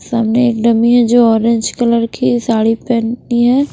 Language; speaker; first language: Hindi; non-native, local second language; Punjabi